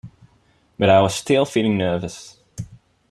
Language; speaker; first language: English; non-native, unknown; Dutch